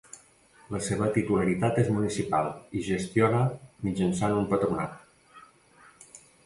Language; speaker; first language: Catalan; native; Catalan